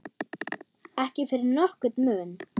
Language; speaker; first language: Icelandic; non-native, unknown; German